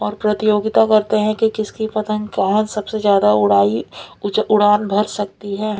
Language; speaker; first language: Hindi; non-native, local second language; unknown